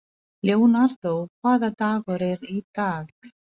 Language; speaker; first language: Icelandic; non-native, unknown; Filipino